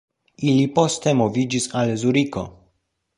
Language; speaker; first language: Esperanto; non-native, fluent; Polish